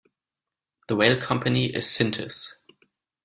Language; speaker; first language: English; non-native, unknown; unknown